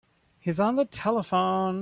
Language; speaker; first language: English; native; English